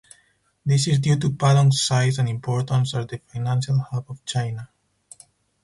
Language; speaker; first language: English; non-native, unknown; Spanish